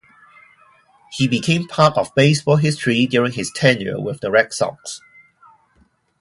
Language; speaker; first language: English; non-native, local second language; Cantonese